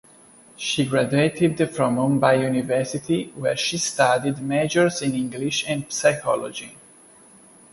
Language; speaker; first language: English; non-native, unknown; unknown